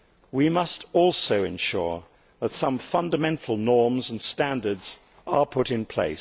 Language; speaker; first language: English; native; English